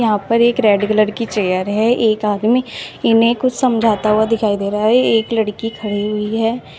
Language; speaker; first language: Hindi; native; Hindi